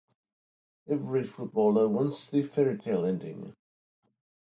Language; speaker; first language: English; native; English